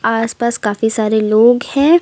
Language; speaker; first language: Hindi; native; Hindi